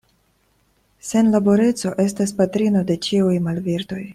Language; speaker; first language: Esperanto; non-native, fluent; Russian